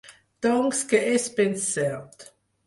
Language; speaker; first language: Catalan; non-native, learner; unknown